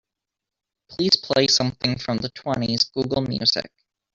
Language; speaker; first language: English; native; English